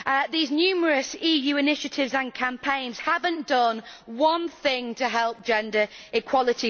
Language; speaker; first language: English; native; English